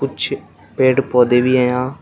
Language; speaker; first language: Hindi; native; Hindi